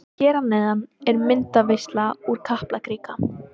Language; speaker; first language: Icelandic; native; Icelandic